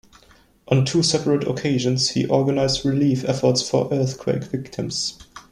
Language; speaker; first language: English; non-native, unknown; German